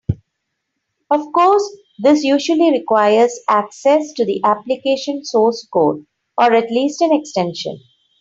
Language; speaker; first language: English; non-native, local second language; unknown